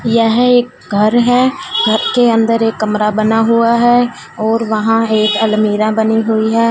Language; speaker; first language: Hindi; non-native, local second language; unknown